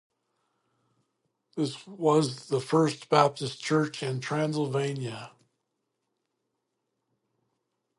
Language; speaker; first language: English; native; English